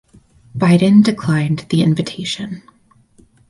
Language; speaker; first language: English; native; English